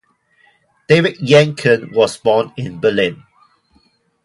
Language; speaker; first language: English; non-native, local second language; Cantonese